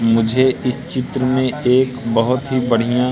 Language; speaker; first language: Hindi; native; Hindi